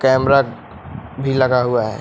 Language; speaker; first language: Hindi; native; Hindi